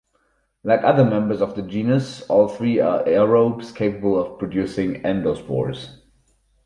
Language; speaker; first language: English; non-native, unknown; German